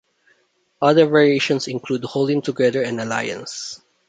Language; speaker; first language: English; non-native, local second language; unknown